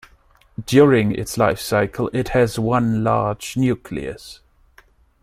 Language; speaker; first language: English; non-native, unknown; German